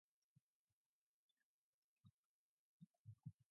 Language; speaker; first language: English; non-native, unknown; Mongolian